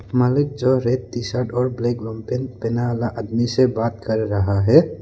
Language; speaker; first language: Hindi; non-native, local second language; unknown